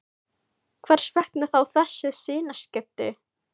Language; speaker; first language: Icelandic; non-native, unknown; Filipino